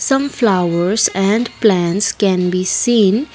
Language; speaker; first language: English; non-native, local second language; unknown